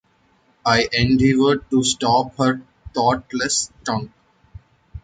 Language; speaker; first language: English; non-native, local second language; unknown